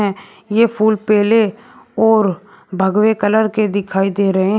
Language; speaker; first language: Hindi; native; Hindi